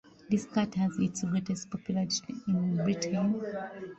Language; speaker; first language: English; non-native, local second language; Ganda